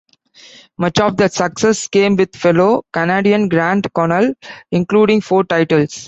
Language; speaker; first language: English; non-native, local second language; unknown